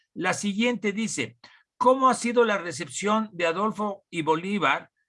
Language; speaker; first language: Spanish; native; Spanish